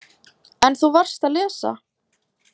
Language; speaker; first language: Icelandic; native; Icelandic